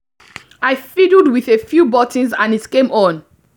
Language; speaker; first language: English; non-native, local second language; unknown